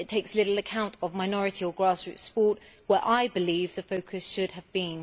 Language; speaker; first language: English; native; English